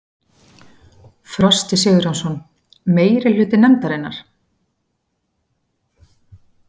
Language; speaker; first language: Icelandic; native; Icelandic